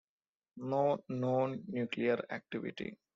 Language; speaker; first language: English; non-native, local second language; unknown